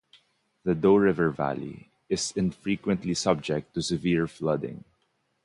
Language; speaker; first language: English; non-native, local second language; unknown